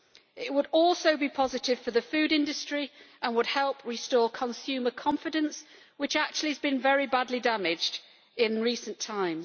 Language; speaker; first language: English; native; English